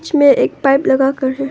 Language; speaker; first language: Hindi; non-native, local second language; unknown